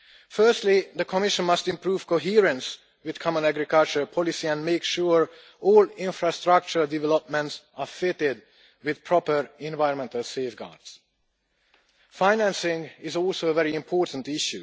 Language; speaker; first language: English; non-native, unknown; Hungarian